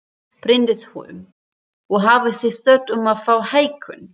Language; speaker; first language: Icelandic; non-native, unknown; German